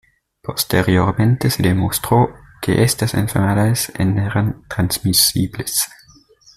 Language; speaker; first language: Spanish; native; Spanish